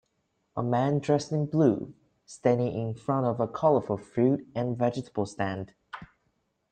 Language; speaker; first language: English; native; English